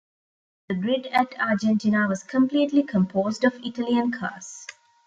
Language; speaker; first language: English; non-native, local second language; Tamil